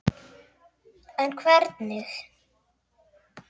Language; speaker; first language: Icelandic; native; Icelandic